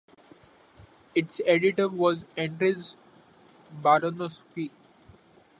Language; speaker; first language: English; non-native, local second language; Marathi